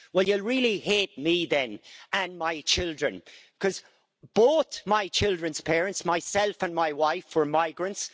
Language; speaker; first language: English; native; English